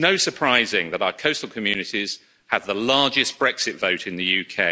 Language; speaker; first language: English; native; English